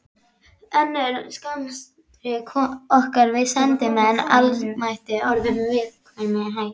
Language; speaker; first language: Icelandic; native; Icelandic